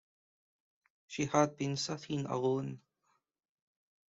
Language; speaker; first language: English; native; English